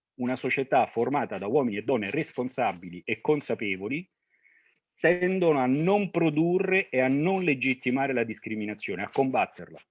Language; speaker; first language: Italian; early bilingual, other home language; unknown